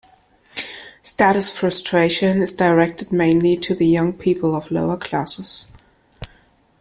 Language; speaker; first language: English; non-native, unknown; German